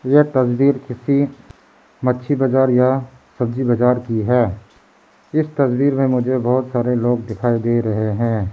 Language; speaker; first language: Hindi; early bilingual, other home language; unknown